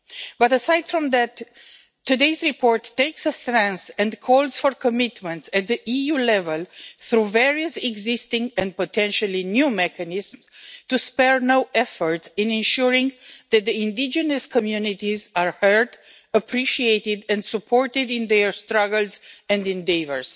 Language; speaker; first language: English; non-native, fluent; Romanian